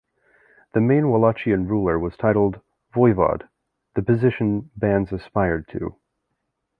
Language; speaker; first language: English; native; English